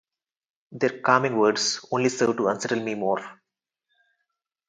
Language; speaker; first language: English; non-native, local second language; Telugu